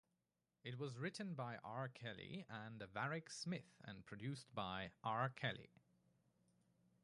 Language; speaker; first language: English; native; English